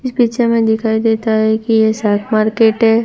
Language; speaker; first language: Hindi; non-native, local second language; Gujarati